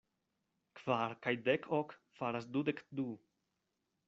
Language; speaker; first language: Esperanto; non-native, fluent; Spanish